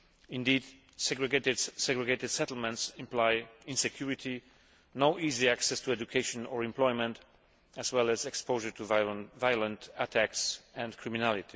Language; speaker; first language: English; non-native, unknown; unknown